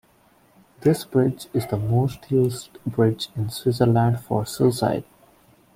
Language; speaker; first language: English; non-native, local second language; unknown